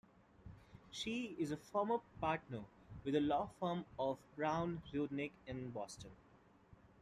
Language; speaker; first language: English; non-native, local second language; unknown